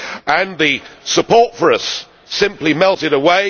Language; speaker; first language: English; native; English